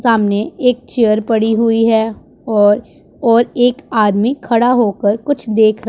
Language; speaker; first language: Hindi; non-native, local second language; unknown